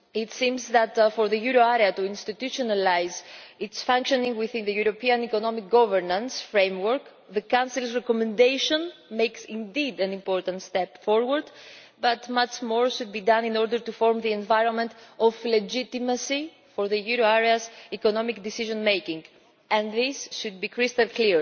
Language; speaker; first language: English; non-native, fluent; Greek